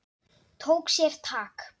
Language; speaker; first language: Icelandic; non-native, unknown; Dutch